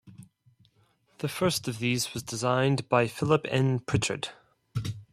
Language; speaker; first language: English; non-native, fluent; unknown